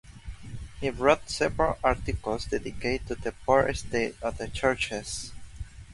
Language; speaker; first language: English; non-native, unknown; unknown